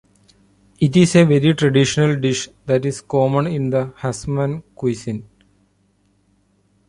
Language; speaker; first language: English; non-native, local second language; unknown